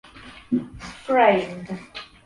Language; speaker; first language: English; non-native, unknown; Polish